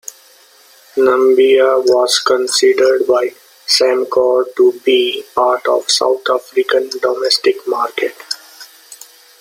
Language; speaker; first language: English; non-native, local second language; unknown